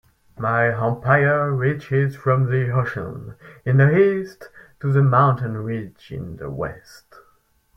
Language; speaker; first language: English; non-native, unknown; French